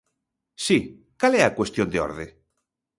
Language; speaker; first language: Galician; native; Galician